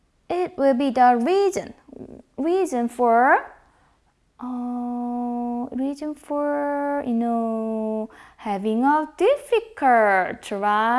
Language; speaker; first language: English; non-native, fluent; Korean